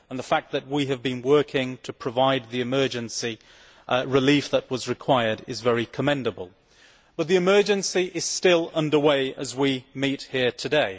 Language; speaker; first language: English; native; English